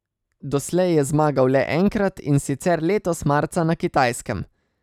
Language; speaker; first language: Slovenian; native; Slovenian